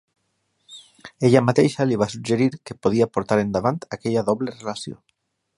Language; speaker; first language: Catalan; non-native, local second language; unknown